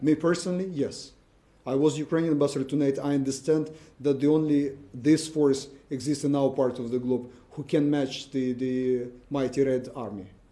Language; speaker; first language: English; non-native, fluent; Ukrainian